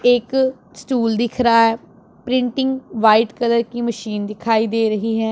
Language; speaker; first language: Hindi; non-native, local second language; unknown